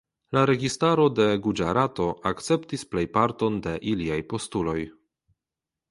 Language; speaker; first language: Esperanto; non-native, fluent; Polish